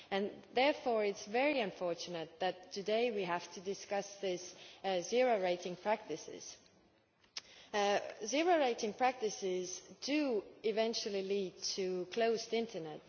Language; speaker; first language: English; non-native, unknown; Estonian